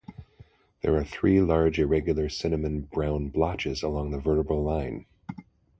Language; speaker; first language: English; native; English